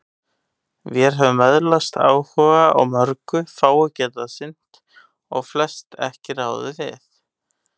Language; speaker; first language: Icelandic; native; Icelandic